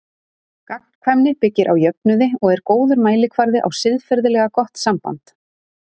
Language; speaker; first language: Icelandic; native; Icelandic